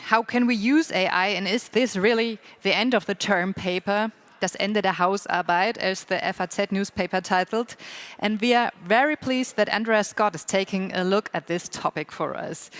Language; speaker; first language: English; non-native, fluent; German